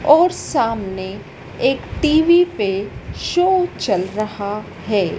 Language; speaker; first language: Hindi; native; Hindi